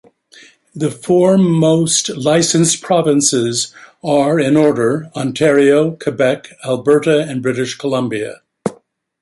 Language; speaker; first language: English; native; English